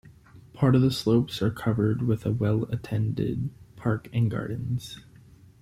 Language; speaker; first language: English; native; English